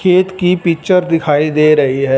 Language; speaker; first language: Hindi; non-native, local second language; Punjabi